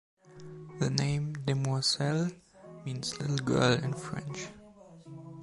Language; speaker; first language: English; non-native, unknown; German